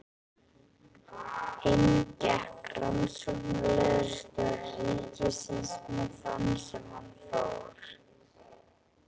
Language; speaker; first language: Icelandic; native; Icelandic